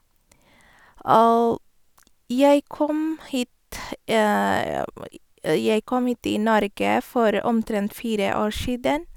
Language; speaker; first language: Norwegian; non-native, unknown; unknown